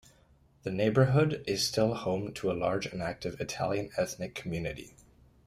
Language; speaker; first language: English; native; English